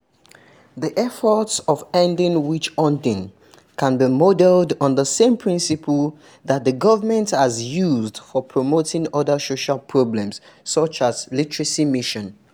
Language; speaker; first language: English; non-native, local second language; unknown